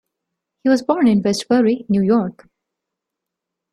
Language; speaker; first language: English; non-native, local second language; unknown